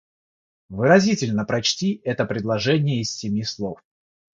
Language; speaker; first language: Russian; non-native, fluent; Georgian